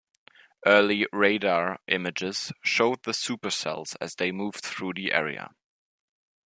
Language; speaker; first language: English; non-native, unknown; German